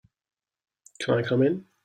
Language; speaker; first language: English; native; English